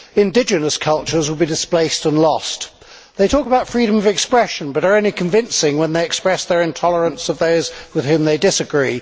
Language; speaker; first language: English; native; English